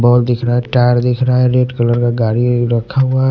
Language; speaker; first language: Hindi; non-native, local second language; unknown